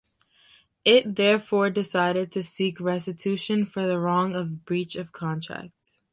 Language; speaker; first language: English; native; English